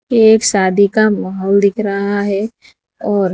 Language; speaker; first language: Hindi; non-native, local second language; Gujarati